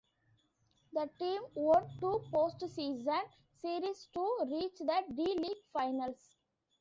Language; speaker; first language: English; non-native, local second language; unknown